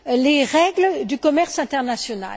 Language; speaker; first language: French; native; French